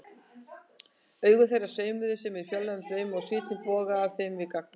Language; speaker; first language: Icelandic; native; Icelandic